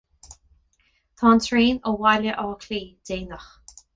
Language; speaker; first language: Irish; non-native, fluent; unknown